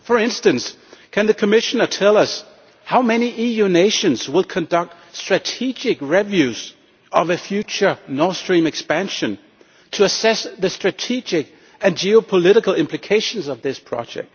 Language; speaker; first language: English; non-native, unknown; Danish